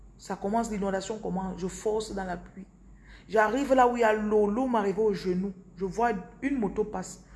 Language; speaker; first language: French; non-native, local second language; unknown